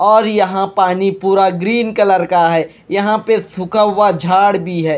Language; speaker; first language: Hindi; non-native, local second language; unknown